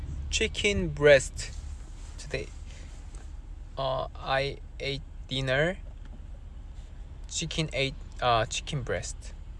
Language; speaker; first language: English; non-native, learner; Korean